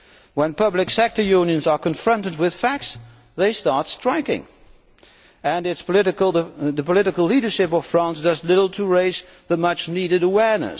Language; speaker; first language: English; non-native, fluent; Dutch